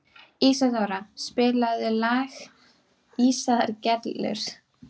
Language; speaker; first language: Icelandic; native; Icelandic